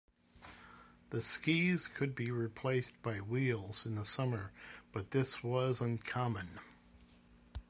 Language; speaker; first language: English; native; English